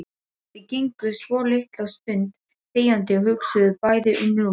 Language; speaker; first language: Icelandic; non-native, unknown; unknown